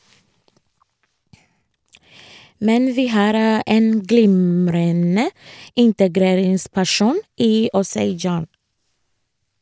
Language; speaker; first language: Norwegian; non-native, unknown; Ga